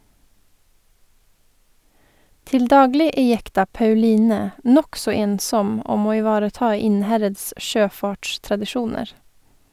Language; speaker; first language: Norwegian; non-native, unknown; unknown